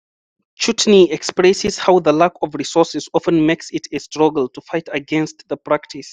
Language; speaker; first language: English; non-native, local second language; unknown